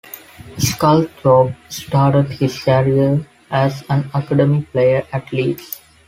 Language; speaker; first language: English; non-native, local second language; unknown